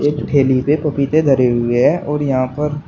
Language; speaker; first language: Hindi; native; Hindi